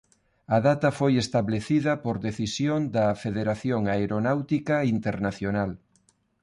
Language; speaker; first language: Galician; non-native, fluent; Spanish